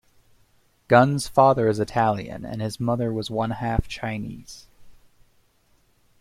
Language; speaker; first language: English; native; English